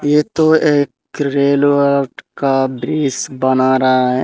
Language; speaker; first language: Hindi; non-native, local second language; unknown